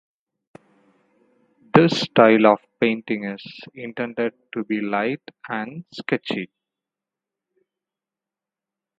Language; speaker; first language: English; non-native, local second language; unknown